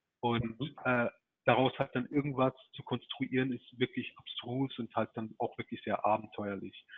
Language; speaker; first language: German; early bilingual, other home language; Turkish